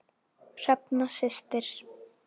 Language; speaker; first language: Icelandic; native; Icelandic